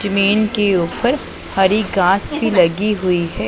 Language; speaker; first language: Hindi; non-native, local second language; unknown